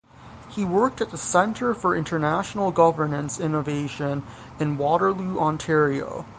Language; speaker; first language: English; native; English